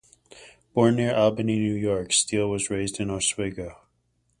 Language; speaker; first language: English; native; English